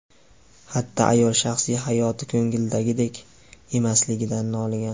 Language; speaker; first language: Uzbek; native; Uzbek